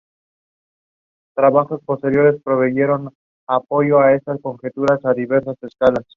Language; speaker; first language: English; non-native, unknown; Spanish